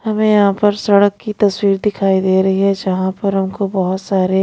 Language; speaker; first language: Hindi; non-native, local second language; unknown